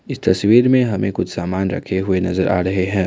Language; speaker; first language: Hindi; non-native, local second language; Assamese